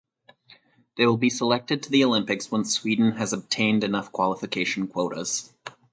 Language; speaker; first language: English; native; English